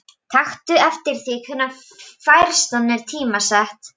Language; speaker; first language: Icelandic; non-native, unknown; Polish